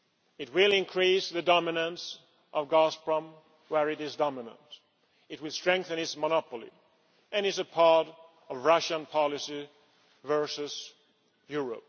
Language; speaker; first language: English; non-native, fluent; Swedish